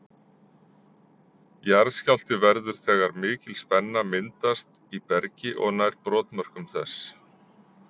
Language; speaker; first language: Icelandic; native; Icelandic